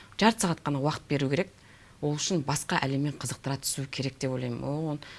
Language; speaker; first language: Kazakh; native; Kazakh